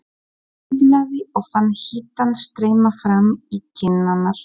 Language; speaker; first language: Icelandic; non-native, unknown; Polish